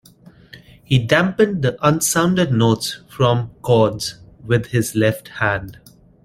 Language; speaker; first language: English; non-native, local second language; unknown